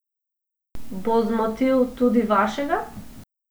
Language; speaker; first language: Slovenian; non-native, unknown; Macedonian